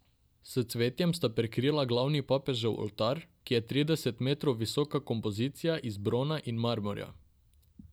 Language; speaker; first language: Slovenian; non-native, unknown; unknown